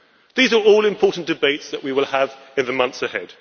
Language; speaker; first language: English; native; English